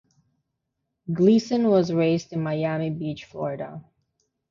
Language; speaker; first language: English; non-native, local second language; Filipino